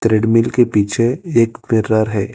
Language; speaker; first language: Hindi; non-native, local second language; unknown